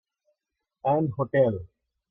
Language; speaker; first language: English; non-native, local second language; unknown